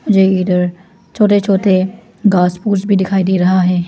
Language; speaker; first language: Hindi; early bilingual, other home language; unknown